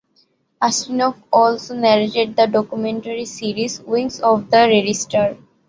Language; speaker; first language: English; non-native, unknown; Bangla